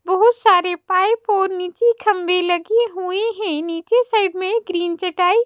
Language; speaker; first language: Hindi; native; Hindi